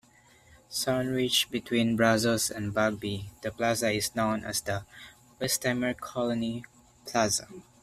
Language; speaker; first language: English; non-native, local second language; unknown